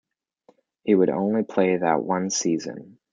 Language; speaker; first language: English; native; English